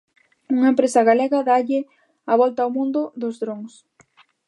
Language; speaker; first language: Galician; native; Galician